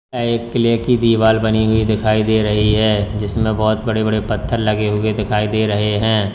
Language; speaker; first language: Hindi; native; Hindi